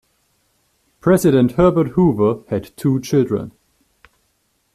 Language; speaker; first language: English; non-native, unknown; German